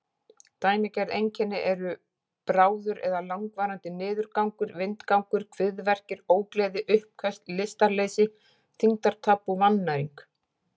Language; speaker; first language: Icelandic; native; Icelandic